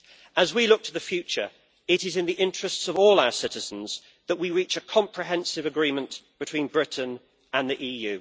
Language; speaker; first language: English; native; English